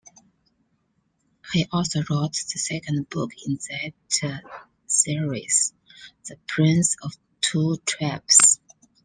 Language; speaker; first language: English; non-native, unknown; Chinese